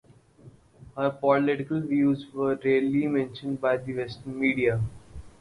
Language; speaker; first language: English; non-native, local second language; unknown